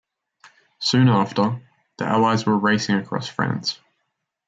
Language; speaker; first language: English; native; English